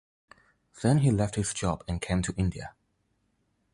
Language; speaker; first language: English; non-native, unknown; Chinese